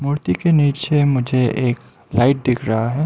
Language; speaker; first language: Hindi; non-native, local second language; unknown